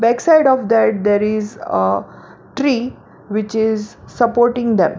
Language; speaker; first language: English; non-native, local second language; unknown